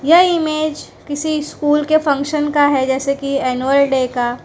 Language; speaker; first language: Hindi; non-native, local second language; Gujarati